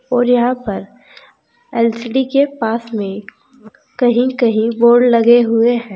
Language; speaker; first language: Hindi; native; Hindi